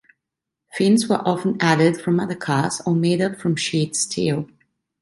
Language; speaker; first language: English; non-native, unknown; Italian